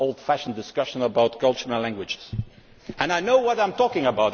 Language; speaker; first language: English; non-native, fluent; Dutch